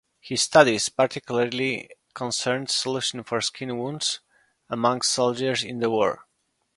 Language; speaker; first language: English; non-native, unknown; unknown